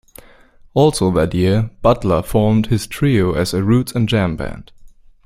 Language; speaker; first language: English; native; English